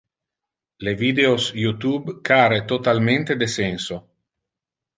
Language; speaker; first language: Interlingua; non-native, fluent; Italian